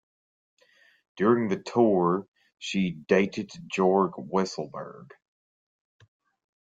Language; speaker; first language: English; native; English